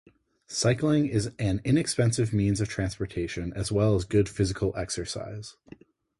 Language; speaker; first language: English; native; English